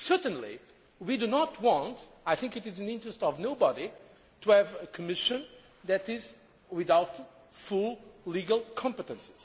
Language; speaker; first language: English; non-native, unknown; Portuguese